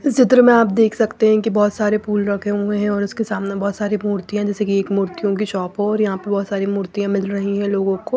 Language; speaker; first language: Hindi; non-native, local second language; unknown